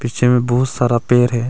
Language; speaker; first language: Hindi; non-native, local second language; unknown